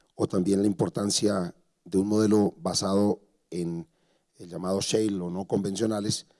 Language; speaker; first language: Spanish; native; Spanish